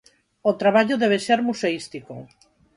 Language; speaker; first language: Galician; non-native, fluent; Spanish